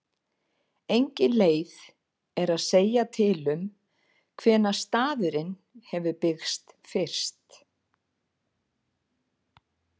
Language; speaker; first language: Icelandic; native; Icelandic